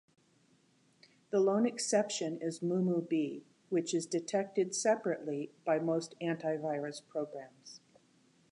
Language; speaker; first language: English; native; English